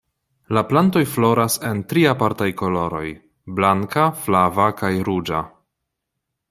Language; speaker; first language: Esperanto; non-native, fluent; Polish